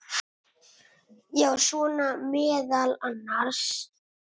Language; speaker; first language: Icelandic; non-native, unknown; Italian